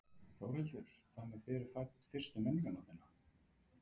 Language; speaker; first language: Icelandic; native; Icelandic